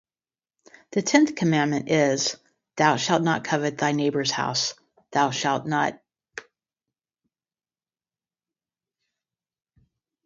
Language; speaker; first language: English; native; English